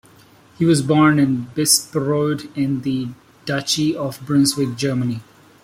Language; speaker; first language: English; non-native, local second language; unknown